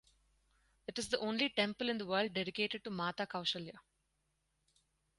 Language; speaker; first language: English; non-native, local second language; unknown